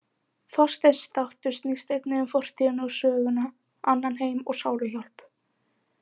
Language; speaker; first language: Icelandic; native; Icelandic